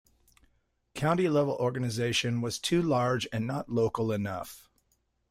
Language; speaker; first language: English; native; English